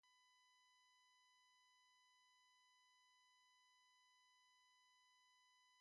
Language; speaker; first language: English; native; English